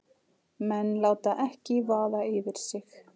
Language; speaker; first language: Icelandic; native; Icelandic